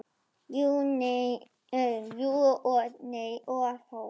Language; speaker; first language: Icelandic; non-native, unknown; German